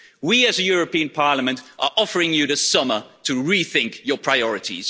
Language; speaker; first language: English; non-native, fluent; Dutch